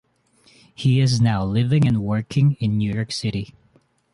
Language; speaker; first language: English; non-native, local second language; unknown